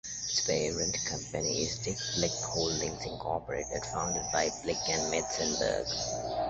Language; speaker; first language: English; native; English